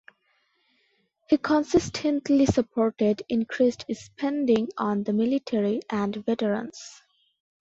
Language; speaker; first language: English; non-native, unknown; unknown